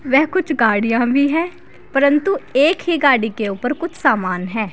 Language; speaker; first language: Hindi; native; Hindi